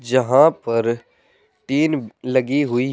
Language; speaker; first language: Hindi; native; Hindi